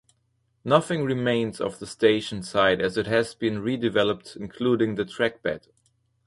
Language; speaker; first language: English; non-native, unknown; German